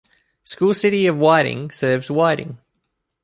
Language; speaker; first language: English; native; English